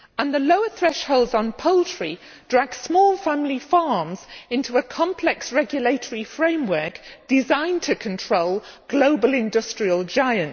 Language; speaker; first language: English; native; English